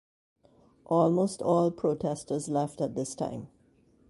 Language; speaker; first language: English; native; English